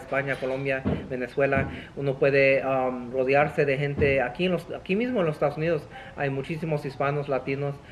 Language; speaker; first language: Spanish; early bilingual, heritage; Spanish